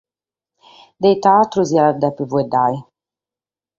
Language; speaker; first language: Sardinian; native; Sardinian